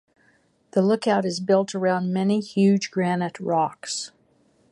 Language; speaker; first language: English; native; English